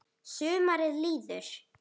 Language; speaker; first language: Icelandic; native; Icelandic